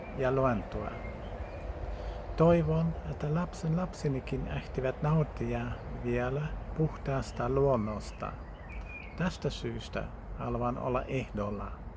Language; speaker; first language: Finnish; non-native, fluent; Dutch